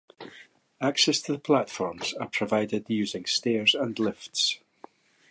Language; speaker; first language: English; native; English